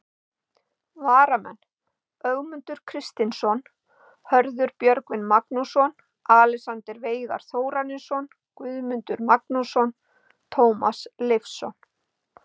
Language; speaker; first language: Icelandic; native; Icelandic